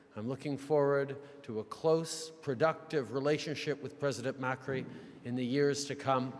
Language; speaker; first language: English; native; English